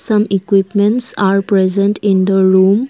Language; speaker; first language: English; non-native, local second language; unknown